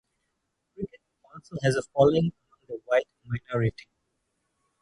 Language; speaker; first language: English; non-native, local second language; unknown